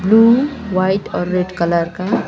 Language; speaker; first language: Hindi; non-native, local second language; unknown